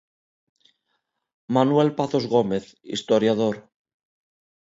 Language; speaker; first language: Galician; non-native, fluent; Spanish